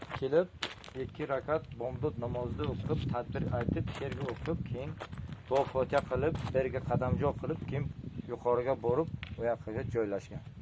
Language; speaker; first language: Uzbek; non-native, local second language; Tajik